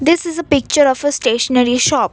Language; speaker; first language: English; non-native, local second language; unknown